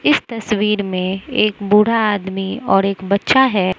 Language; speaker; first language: Hindi; non-native, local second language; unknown